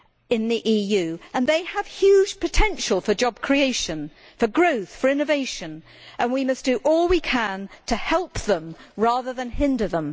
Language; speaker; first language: English; native; English